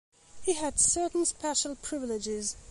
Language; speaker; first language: English; non-native, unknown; Belarusian